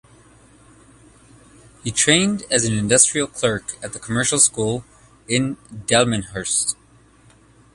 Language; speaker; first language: English; native; English